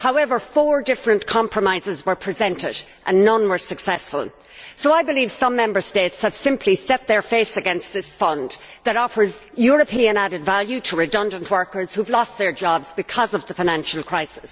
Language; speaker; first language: English; native; English